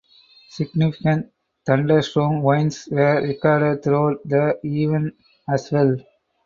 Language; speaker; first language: English; non-native, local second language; Tamil